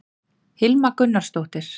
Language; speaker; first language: Icelandic; native; Icelandic